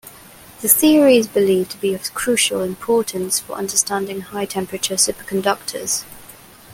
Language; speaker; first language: English; non-native, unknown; Cantonese